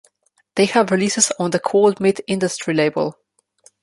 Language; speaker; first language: English; non-native, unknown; Slovenian